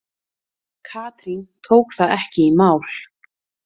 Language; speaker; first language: Icelandic; native; Icelandic